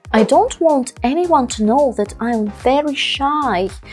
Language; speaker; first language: English; non-native, fluent; Russian